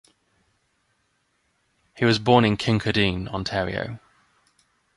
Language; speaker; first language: English; native; English